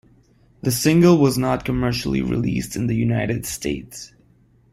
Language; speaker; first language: English; non-native, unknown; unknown